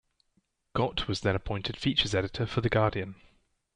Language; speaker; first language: English; native; English